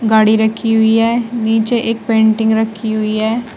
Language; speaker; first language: Hindi; native; Hindi